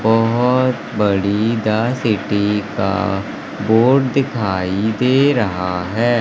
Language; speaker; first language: Hindi; native; Hindi